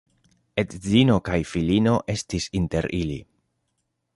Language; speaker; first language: Esperanto; non-native, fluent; Spanish